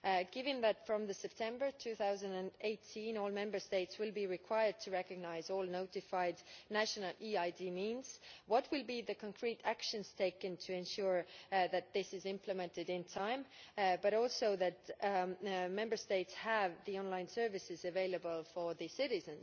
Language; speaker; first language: English; non-native, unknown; Estonian